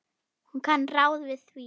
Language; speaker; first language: Icelandic; non-native, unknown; German